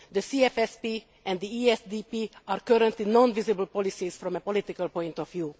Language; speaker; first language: English; non-native, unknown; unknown